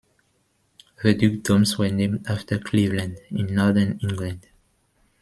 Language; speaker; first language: English; non-native, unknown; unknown